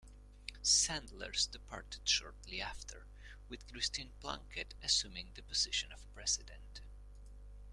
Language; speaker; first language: English; non-native, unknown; Spanish